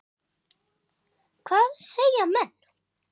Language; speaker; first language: Icelandic; native; Icelandic